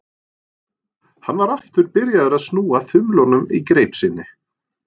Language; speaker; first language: Icelandic; non-native, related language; Norwegian